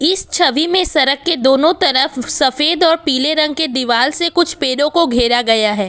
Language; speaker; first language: Hindi; non-native, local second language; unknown